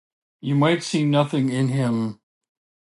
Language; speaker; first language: English; native; English